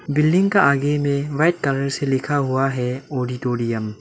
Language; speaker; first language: Hindi; non-native, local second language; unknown